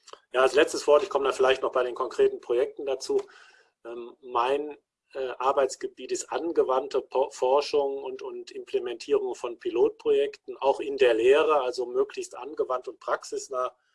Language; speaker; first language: German; native; German